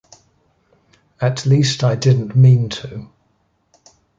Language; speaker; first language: English; native; English